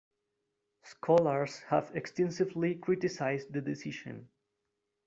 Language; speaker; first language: English; non-native, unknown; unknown